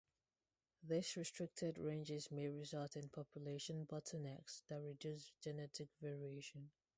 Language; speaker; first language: English; non-native, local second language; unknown